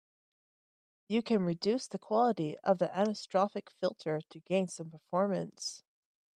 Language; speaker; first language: English; native; English